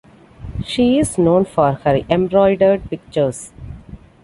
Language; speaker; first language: English; non-native, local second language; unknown